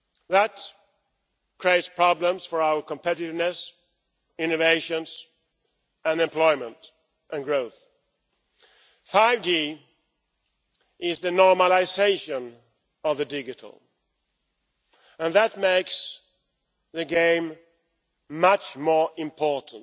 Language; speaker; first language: English; non-native, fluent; Swedish